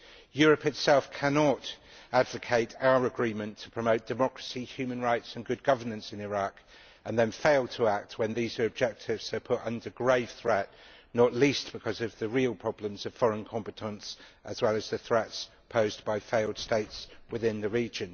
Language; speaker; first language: English; native; English